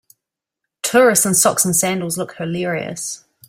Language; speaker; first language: English; native; English